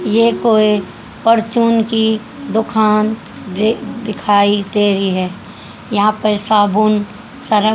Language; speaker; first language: Hindi; native; Hindi